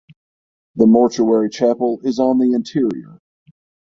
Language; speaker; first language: English; native; English